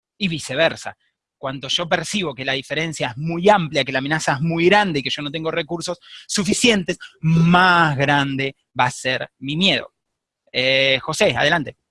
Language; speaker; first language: Spanish; native; Spanish